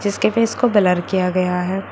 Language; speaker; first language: Hindi; native; Hindi